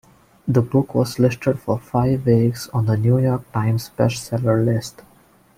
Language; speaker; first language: English; non-native, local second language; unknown